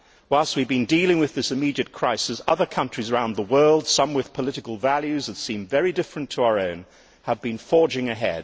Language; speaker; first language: English; native; English